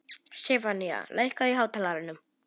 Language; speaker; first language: Icelandic; non-native, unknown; Polish